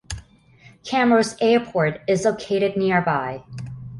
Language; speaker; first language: English; non-native, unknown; Thai